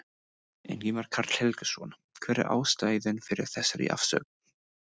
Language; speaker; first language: Icelandic; non-native, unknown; English